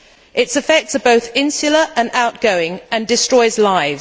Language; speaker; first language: English; native; English